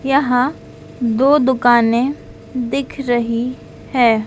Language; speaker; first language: Hindi; native; Hindi